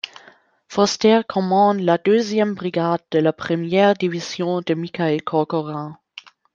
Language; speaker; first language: French; non-native, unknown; German